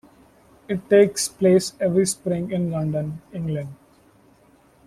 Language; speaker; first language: English; non-native, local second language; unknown